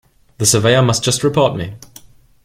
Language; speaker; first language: English; non-native, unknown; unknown